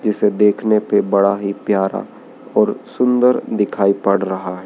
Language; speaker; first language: Hindi; native; Hindi